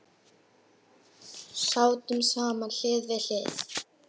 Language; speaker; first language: Icelandic; native; Icelandic